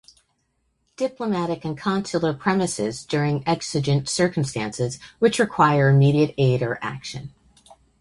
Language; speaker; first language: English; native; English